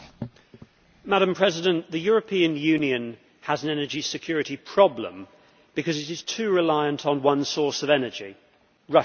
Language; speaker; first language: English; native; English